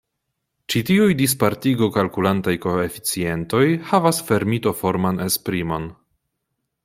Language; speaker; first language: Esperanto; non-native, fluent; Polish